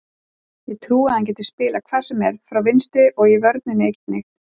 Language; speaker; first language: Icelandic; native; Icelandic